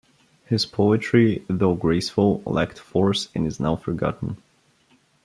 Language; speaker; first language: English; non-native, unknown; Bulgarian